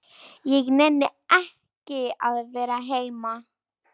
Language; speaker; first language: Icelandic; non-native, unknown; Polish